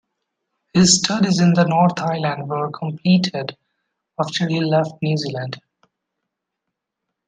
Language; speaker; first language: English; non-native, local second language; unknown